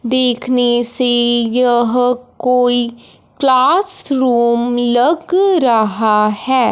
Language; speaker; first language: Hindi; non-native, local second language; Punjabi